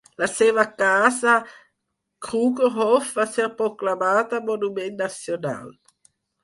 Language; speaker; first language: Catalan; non-native, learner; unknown